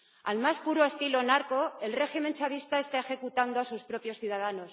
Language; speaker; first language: Spanish; native; Spanish